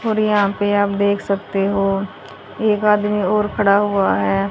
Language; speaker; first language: Hindi; native; Hindi